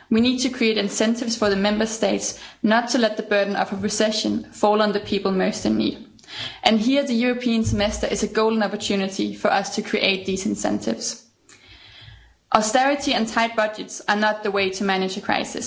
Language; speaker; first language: English; non-native, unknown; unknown